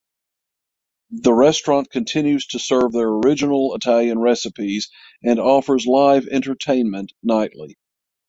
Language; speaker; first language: English; native; English